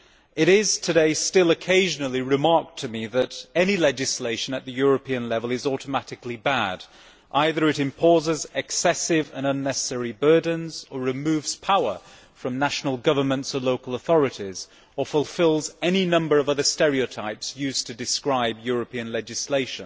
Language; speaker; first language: English; native; English